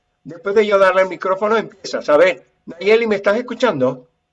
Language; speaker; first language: Spanish; native; Spanish